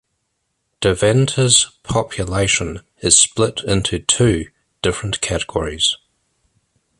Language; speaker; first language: English; native; English